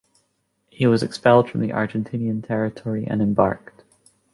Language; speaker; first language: English; native; English